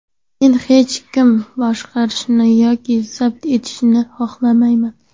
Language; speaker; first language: Uzbek; non-native, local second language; Kara-Kalpak